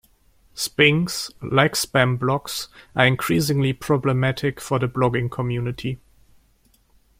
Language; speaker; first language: English; non-native, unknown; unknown